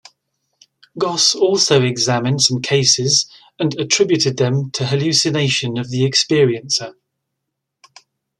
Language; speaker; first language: English; native; English